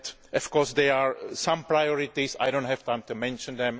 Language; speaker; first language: English; non-native, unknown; Greek